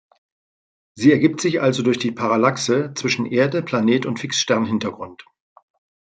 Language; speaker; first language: German; native; German